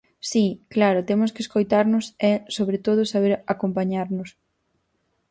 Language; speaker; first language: Galician; native; Galician